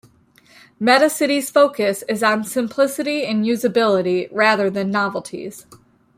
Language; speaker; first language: English; native; English